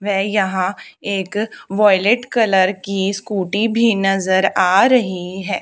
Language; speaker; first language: Hindi; native; Hindi